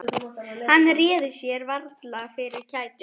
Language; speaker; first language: Icelandic; non-native, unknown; German